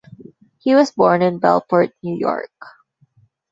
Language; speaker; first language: English; non-native, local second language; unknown